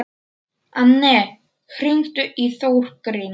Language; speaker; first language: Icelandic; non-native, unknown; Polish